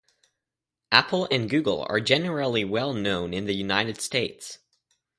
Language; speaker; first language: English; native; English